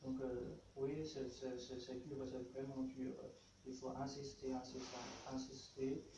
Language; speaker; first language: French; non-native, learner; Chinese